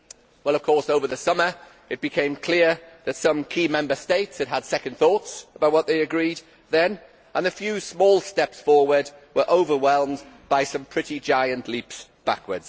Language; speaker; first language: English; native; English